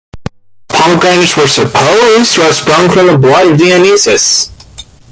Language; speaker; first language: English; native; English